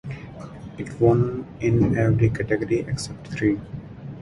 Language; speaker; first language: English; non-native, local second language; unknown